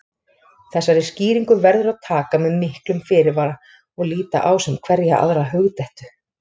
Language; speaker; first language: Icelandic; native; Icelandic